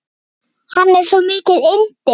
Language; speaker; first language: Icelandic; native; Icelandic